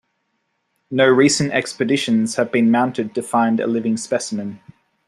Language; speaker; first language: English; native; English